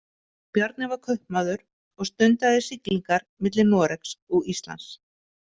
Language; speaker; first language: Icelandic; native; Icelandic